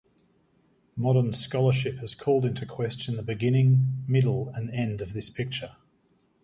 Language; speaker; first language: English; native; English